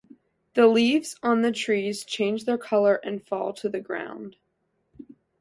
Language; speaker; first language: English; native; English